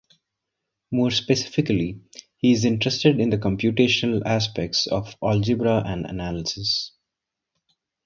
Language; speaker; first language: English; non-native, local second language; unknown